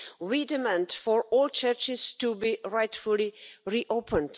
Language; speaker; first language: English; non-native, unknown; Czech